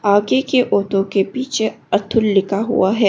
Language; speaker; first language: Hindi; non-native, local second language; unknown